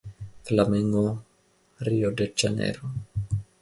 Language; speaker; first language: German; non-native, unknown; Finnish